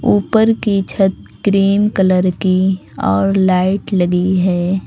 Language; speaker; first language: Hindi; native; Hindi